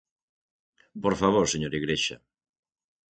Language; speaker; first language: Galician; native; Galician